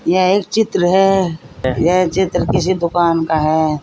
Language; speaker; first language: Hindi; native; Hindi